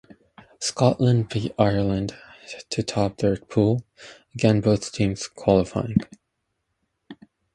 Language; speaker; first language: English; native; English